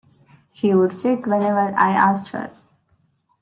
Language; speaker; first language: English; non-native, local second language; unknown